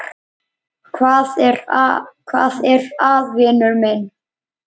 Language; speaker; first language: Icelandic; native; Icelandic